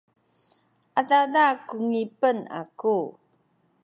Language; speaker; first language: Sakizaya; non-native, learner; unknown